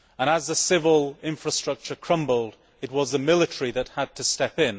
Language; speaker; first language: English; native; English